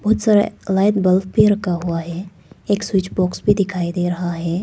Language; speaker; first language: Hindi; non-native, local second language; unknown